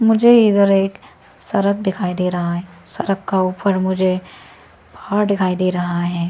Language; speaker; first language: Hindi; early bilingual, other home language; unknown